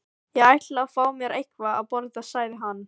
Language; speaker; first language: Icelandic; non-native, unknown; Filipino